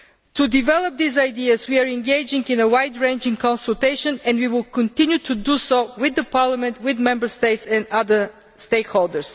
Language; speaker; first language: English; non-native, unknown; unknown